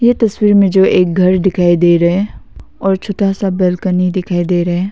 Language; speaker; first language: Hindi; non-native, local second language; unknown